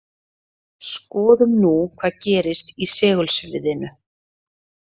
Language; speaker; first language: Icelandic; native; Icelandic